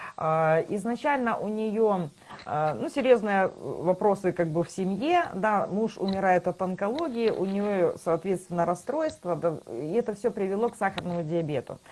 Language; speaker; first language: Russian; native; Russian